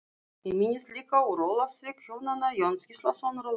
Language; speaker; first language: Icelandic; non-native, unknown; Russian